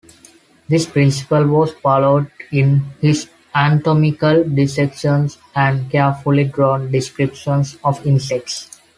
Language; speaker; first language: English; non-native, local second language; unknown